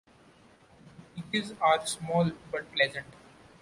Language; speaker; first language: English; non-native, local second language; Marathi